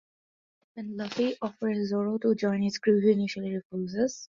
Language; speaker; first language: English; non-native, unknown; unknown